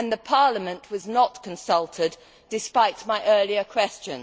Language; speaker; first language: English; native; English